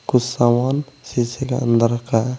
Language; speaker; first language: Hindi; native; Hindi